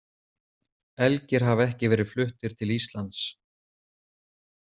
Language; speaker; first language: Icelandic; native; Icelandic